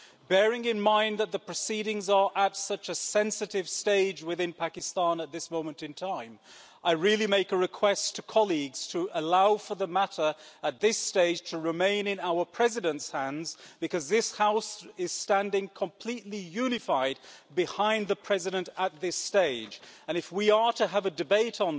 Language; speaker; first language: English; native; English